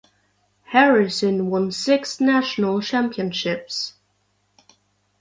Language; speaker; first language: English; non-native, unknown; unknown